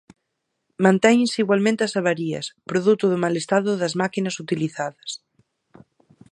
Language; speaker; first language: Galician; native; Galician